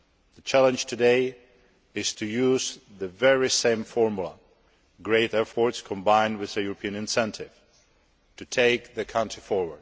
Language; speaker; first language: English; non-native, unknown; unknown